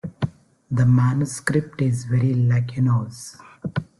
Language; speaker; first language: English; non-native, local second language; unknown